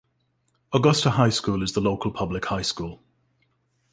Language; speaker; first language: English; native; English